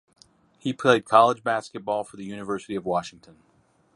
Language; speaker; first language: English; native; English